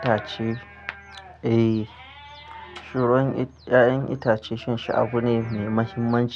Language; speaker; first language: Hausa; non-native, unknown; Akan